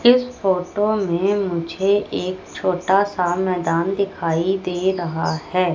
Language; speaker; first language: Hindi; native; Hindi